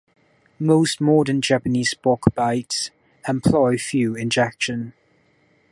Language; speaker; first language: English; non-native, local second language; Cantonese